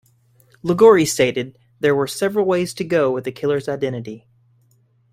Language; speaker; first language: English; native; English